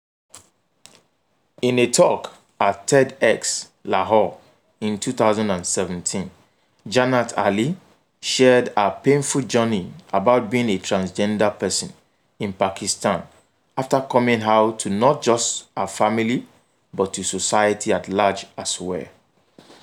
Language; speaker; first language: English; non-native, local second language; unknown